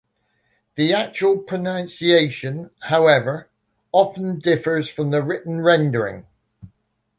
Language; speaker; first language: English; native; English